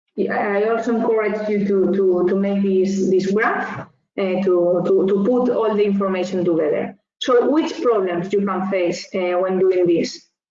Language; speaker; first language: English; non-native, fluent; Spanish